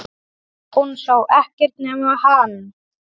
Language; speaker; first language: Icelandic; non-native, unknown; Polish